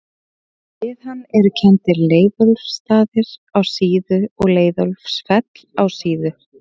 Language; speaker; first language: Icelandic; native; Icelandic